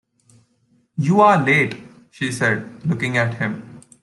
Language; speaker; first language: English; non-native, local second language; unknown